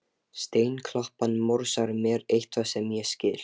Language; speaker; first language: Icelandic; non-native, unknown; Lithuanian